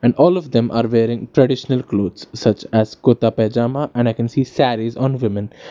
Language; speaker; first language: English; non-native, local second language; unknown